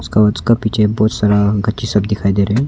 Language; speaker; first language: Hindi; non-native, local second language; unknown